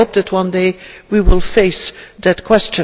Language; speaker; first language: English; non-native, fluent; Dutch